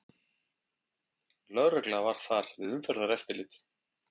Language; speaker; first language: Icelandic; native; Icelandic